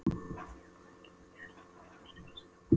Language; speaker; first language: Icelandic; non-native, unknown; Polish